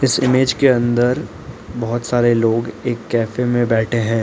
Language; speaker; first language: Hindi; non-native, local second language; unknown